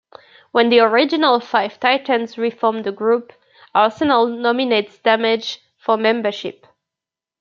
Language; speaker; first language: English; native; English